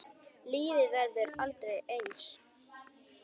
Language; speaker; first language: Icelandic; native; Icelandic